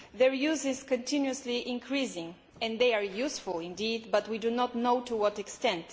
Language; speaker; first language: English; non-native, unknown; Bulgarian